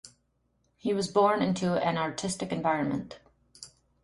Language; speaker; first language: English; native; English